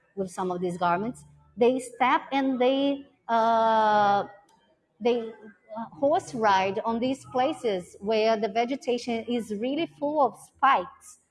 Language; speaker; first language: English; non-native, fluent; Portuguese